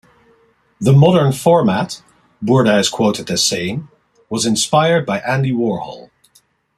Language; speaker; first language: English; non-native, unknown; Dutch